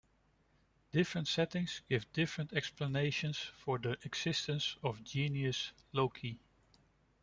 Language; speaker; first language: English; non-native, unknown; Dutch